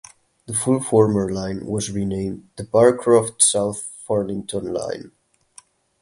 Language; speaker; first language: English; non-native, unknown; Catalan